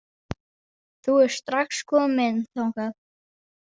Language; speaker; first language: Icelandic; non-native, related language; Danish